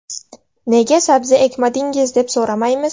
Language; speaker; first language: Uzbek; non-native, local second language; Russian